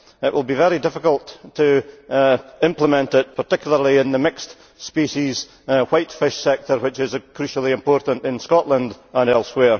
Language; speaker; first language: English; native; English